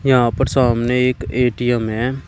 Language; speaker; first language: Hindi; native; Hindi